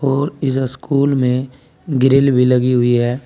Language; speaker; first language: Hindi; native; Hindi